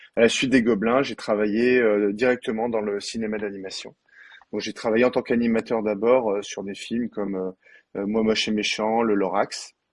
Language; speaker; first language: French; native; French